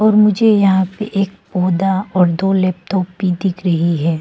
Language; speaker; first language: Hindi; non-native, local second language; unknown